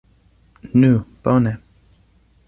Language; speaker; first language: Esperanto; non-native, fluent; English